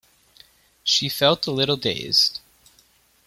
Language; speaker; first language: English; native; English